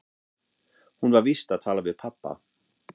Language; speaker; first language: Icelandic; non-native, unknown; German